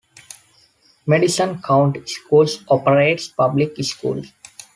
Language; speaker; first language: English; non-native, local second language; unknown